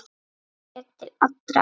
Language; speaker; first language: Icelandic; native; Icelandic